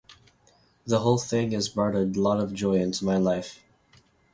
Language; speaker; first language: English; native; English